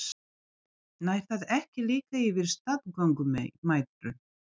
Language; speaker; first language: Icelandic; non-native, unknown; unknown